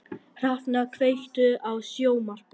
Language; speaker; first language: Icelandic; non-native, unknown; Vietnamese